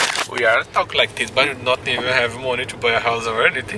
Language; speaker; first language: English; non-native, learner; Portuguese